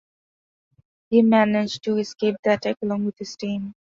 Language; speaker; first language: English; non-native, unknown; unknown